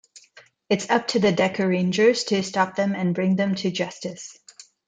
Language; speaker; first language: English; non-native, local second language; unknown